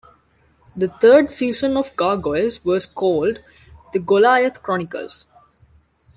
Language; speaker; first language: English; non-native, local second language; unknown